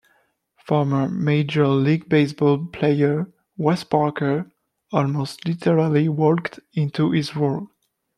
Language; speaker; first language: English; non-native, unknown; French